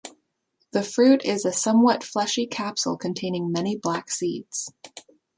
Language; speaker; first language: English; native; English